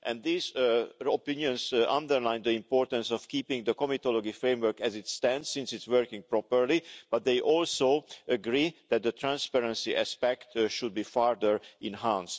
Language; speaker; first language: English; non-native, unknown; Hungarian